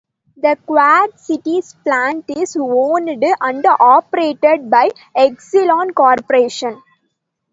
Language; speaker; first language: English; non-native, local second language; Tamil